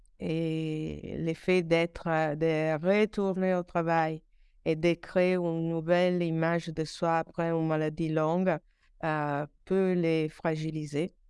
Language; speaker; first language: French; non-native, fluent; Italian